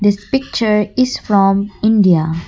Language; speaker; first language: English; non-native, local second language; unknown